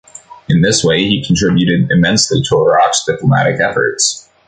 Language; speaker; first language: English; native; English